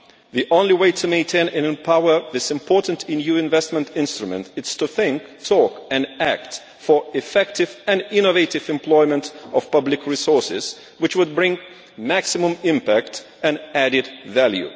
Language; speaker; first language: English; non-native, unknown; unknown